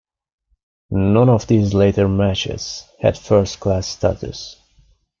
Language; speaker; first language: English; non-native, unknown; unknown